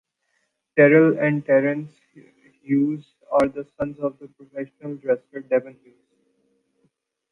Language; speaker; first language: English; non-native, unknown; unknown